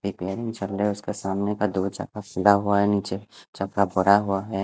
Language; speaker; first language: Hindi; non-native, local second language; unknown